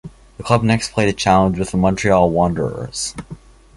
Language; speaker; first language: English; native; English